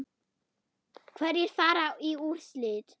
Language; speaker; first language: Icelandic; non-native, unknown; German